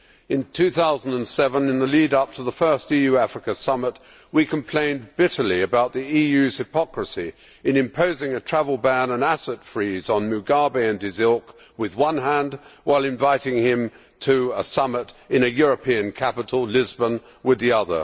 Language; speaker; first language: English; native; English